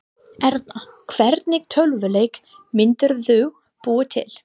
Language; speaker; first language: Icelandic; non-native, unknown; English